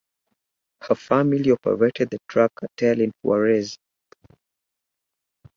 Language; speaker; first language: English; native; English